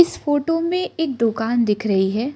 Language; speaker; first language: Hindi; non-native, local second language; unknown